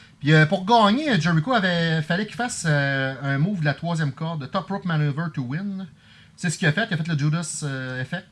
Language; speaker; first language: French; native; French